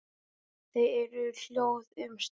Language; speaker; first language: Icelandic; native; Icelandic